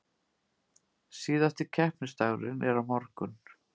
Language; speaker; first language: Icelandic; native; Icelandic